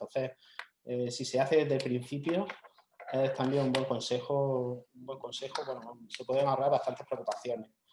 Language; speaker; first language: Spanish; native; Spanish